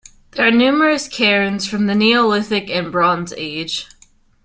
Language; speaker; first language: English; native; English